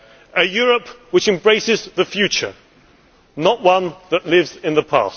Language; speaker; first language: English; native; English